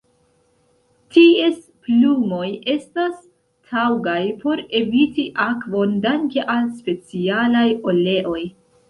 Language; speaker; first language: Esperanto; non-native, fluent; Central Kurdish